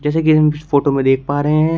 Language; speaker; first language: Hindi; native; Hindi